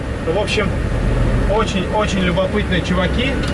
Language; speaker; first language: Russian; native; Russian